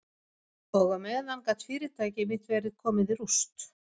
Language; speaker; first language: Icelandic; non-native, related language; Swedish